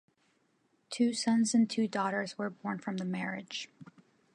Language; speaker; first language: English; non-native, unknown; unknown